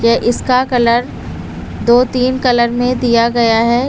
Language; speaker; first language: Hindi; native; Hindi